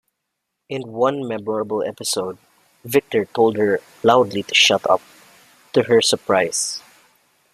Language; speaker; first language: English; non-native, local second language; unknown